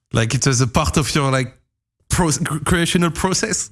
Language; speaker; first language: English; non-native, fluent; French